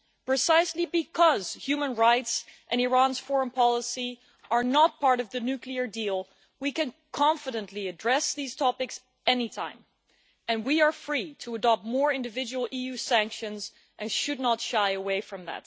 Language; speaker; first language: English; non-native, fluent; Dutch